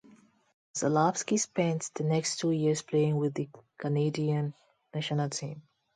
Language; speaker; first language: English; non-native, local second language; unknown